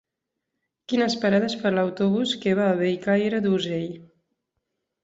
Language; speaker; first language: Catalan; non-native, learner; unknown